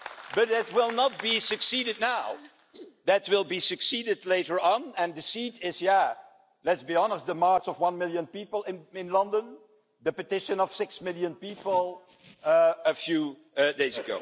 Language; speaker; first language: English; non-native, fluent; Dutch